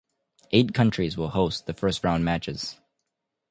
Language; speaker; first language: English; native; English